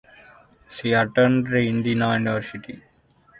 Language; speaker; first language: English; non-native, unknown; Tamil